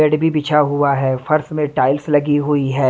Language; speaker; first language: Hindi; native; Hindi